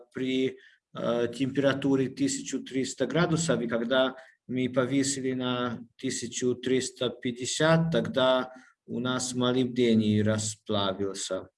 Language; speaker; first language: Russian; non-native, fluent; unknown